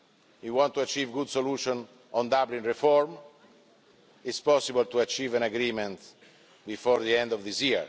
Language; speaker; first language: English; non-native, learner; Italian